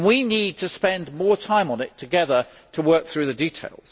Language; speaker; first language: English; native; English